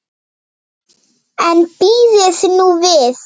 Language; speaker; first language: Icelandic; native; Icelandic